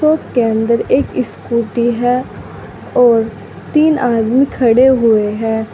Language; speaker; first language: Hindi; native; Hindi